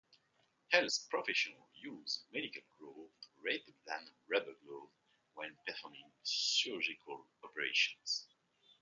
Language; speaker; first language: English; non-native, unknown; French